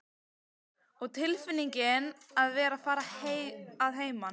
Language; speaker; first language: Icelandic; native; Icelandic